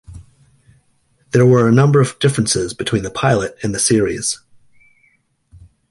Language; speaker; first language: English; native; English